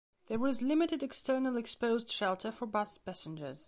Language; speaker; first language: English; non-native, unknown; Belarusian